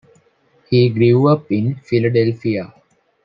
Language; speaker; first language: English; non-native, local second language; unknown